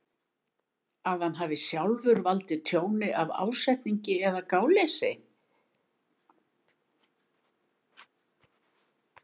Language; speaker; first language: Icelandic; native; Icelandic